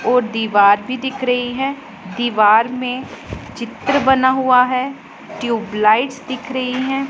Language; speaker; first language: Hindi; non-native, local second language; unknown